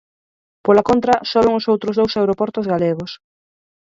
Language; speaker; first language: Galician; native; Galician